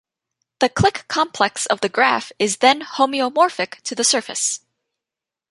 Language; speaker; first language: English; native; English